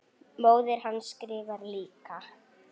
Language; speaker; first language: Icelandic; native; Icelandic